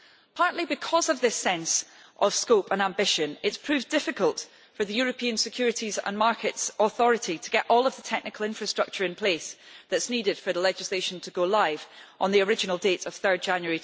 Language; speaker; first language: English; native; English